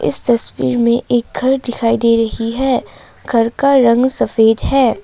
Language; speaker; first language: Hindi; non-native, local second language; Assamese